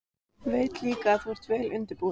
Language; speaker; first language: Icelandic; native; Icelandic